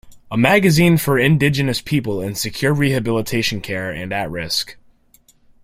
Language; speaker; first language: English; native; English